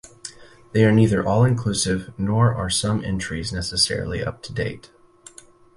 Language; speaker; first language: English; native; English